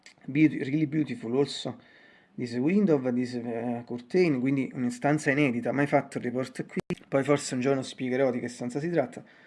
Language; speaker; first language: Italian; native; Italian